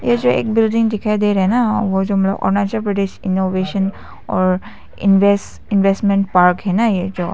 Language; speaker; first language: Hindi; non-native, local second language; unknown